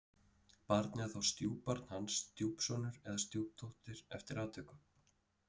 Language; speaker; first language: Icelandic; native; Icelandic